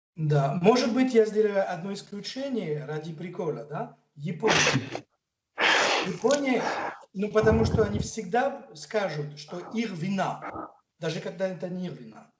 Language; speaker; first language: Russian; non-native, fluent; French